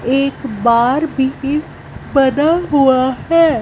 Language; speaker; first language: Hindi; non-native, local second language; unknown